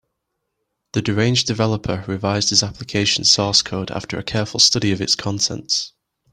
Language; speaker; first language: English; native; English